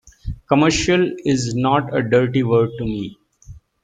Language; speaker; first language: English; native; English